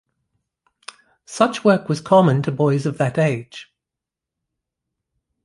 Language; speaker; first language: English; non-native, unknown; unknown